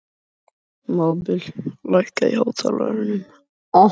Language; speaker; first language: Icelandic; native; Icelandic